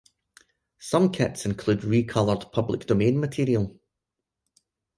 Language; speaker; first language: English; native; English